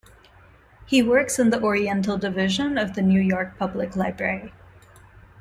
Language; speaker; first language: English; non-native, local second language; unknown